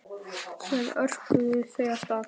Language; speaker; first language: Icelandic; native; Icelandic